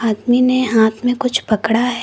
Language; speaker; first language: Hindi; native; Hindi